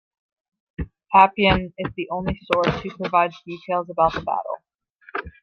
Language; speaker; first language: English; native; English